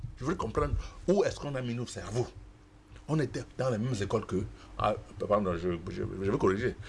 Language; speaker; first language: French; non-native, local second language; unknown